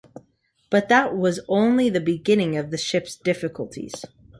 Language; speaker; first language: English; native; English